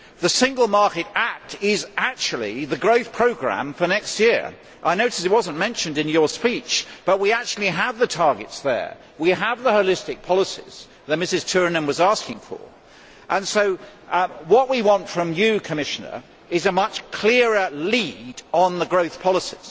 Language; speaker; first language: English; native; English